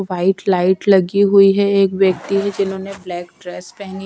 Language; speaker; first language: Hindi; native; Hindi